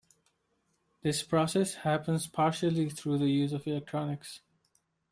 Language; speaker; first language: English; non-native, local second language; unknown